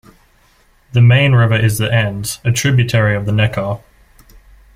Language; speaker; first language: English; native; English